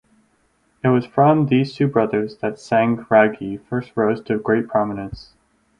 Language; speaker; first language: English; native; English